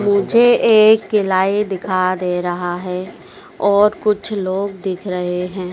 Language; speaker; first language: Hindi; native; Hindi